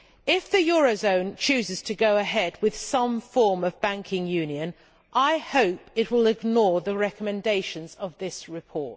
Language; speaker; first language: English; native; English